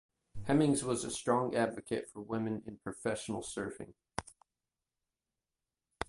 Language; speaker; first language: English; native; English